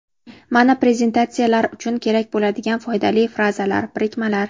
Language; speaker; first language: Uzbek; native; Uzbek